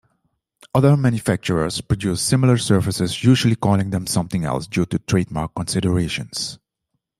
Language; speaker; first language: English; non-native, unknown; Dutch